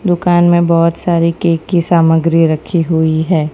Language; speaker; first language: Hindi; non-native, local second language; Gujarati